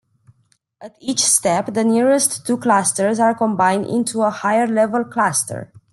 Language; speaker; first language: English; non-native, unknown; Romanian